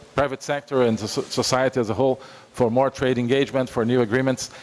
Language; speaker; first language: English; non-native, fluent; Portuguese